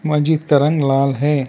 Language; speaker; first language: Hindi; non-native, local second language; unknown